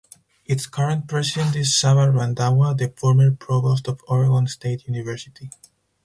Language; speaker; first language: English; non-native, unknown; Spanish